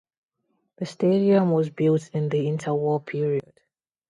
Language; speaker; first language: English; non-native, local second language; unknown